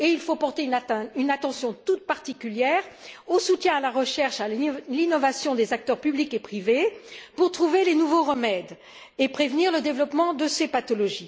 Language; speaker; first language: French; native; French